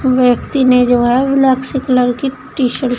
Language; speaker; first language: Hindi; native; Hindi